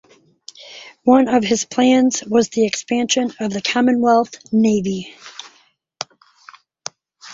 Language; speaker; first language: English; native; English